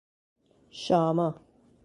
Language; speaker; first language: English; native; English